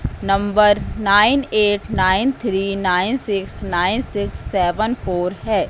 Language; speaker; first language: Hindi; native; Hindi